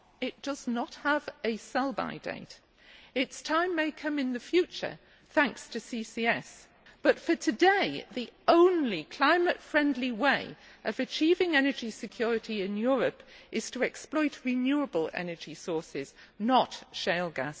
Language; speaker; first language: English; native; English